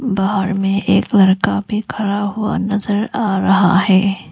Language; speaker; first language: Hindi; non-native, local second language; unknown